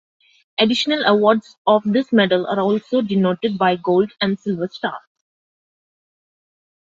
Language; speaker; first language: English; non-native, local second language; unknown